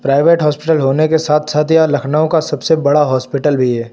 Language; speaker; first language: Hindi; native; Hindi